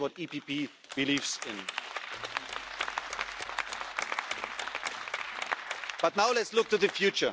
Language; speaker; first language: English; non-native, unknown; German